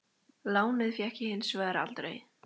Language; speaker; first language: Icelandic; native; Icelandic